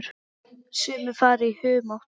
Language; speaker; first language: Icelandic; non-native, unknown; English